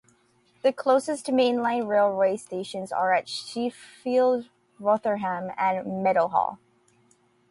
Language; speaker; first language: English; native; English